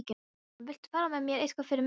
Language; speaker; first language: Icelandic; non-native, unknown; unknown